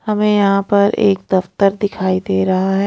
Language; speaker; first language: Hindi; non-native, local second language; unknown